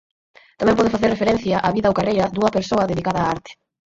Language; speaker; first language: Galician; native; Galician